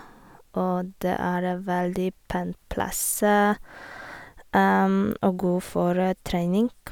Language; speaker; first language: Norwegian; non-native, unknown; Polish